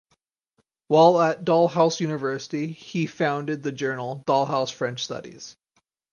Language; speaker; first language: English; native; English